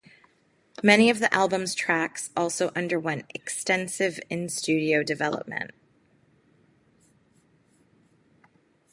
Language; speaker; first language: English; native; English